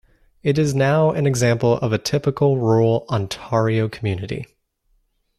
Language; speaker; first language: English; native; English